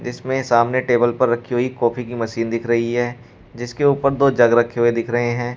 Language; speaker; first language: Hindi; native; Hindi